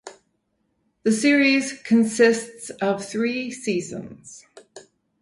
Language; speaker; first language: English; native; English